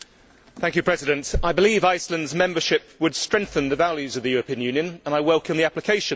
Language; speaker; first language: English; native; English